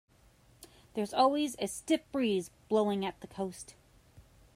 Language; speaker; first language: English; native; English